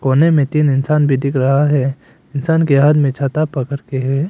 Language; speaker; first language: Hindi; non-native, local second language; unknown